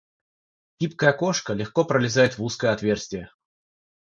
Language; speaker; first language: Russian; non-native, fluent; Georgian